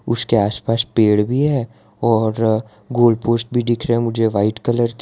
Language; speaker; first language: Hindi; non-native, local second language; Gujarati